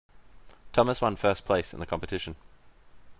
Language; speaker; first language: English; native; English